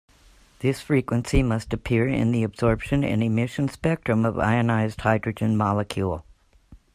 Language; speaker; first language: English; native; English